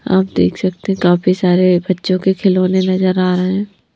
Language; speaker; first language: Hindi; non-native, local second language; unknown